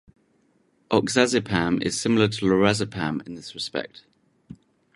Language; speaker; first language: English; native; English